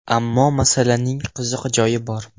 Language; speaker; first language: Uzbek; non-native, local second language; Russian